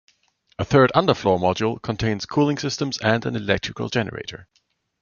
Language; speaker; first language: English; non-native, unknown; German